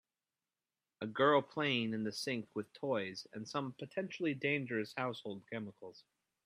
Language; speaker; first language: English; native; English